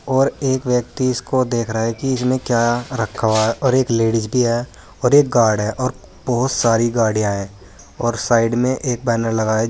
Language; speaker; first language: Hindi; native; Hindi